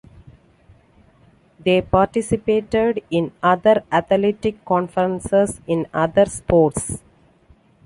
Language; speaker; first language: English; non-native, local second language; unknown